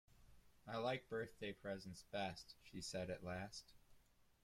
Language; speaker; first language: English; native; English